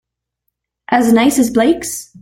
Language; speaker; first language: English; native; English